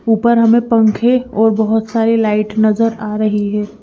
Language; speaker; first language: Hindi; non-native, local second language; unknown